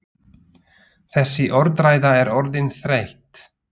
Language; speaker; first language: Icelandic; non-native, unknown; Slovak